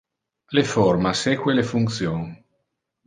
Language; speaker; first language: Interlingua; non-native, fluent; Italian